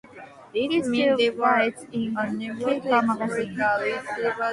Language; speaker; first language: English; non-native, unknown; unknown